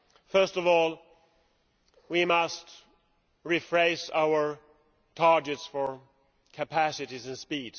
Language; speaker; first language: English; non-native, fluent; Swedish